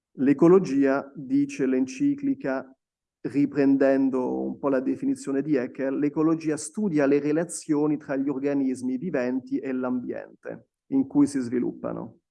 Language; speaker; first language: Italian; non-native, fluent; French